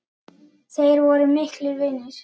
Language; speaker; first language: Icelandic; native; Icelandic